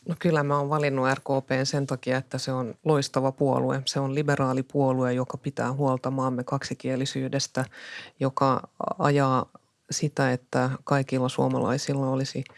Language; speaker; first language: Finnish; non-native, local second language; Swedish